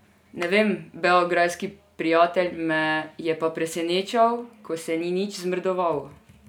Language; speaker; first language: Slovenian; non-native, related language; Serbian